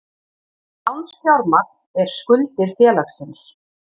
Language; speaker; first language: Icelandic; native; Icelandic